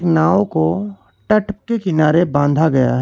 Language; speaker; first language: Hindi; non-native, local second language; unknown